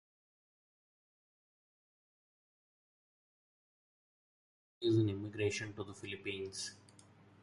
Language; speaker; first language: English; non-native, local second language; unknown